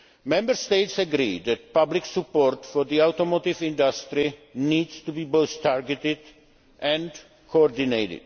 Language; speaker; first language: English; non-native, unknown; Czech